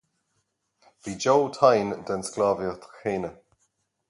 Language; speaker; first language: Irish; native; Irish